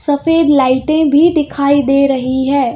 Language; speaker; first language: Hindi; native; Hindi